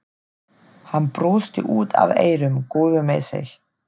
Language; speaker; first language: Icelandic; non-native, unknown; German